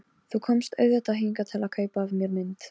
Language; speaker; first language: Icelandic; non-native, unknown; Polish